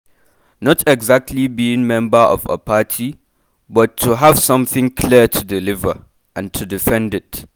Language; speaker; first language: English; non-native, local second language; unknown